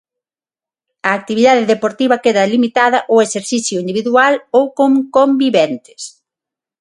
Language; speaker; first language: Galician; non-native, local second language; Spanish